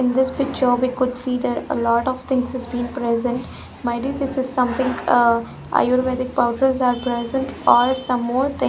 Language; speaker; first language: English; non-native, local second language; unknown